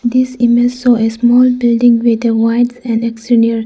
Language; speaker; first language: English; non-native, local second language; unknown